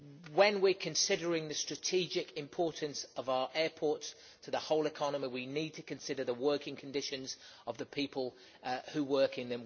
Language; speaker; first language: English; native; English